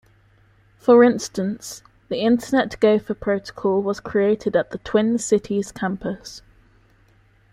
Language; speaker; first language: English; native; English